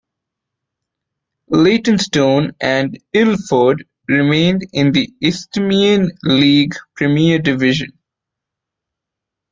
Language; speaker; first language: English; non-native, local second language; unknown